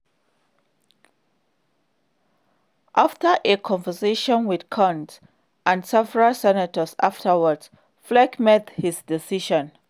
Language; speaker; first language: English; non-native, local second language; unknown